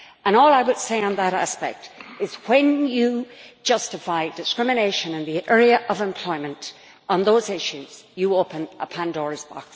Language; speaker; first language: English; native; English